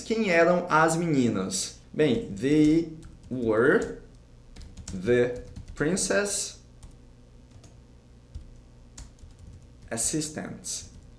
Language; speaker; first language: English; non-native, fluent; Portuguese